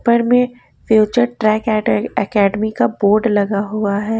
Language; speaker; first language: Hindi; native; Hindi